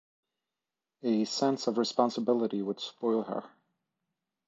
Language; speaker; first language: English; non-native, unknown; French